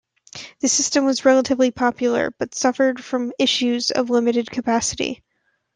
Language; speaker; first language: English; native; English